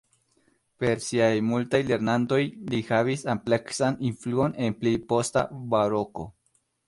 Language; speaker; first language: Esperanto; non-native, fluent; Spanish